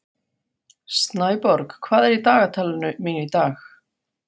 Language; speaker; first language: Icelandic; non-native, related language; Faroese